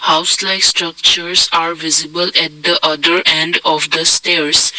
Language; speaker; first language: English; non-native, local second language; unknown